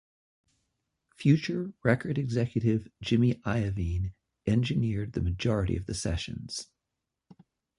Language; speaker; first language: English; native; English